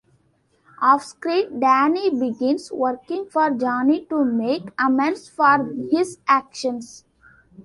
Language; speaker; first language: English; non-native, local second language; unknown